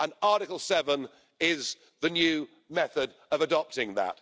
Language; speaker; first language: English; native; English